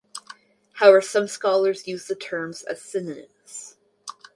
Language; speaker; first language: English; native; English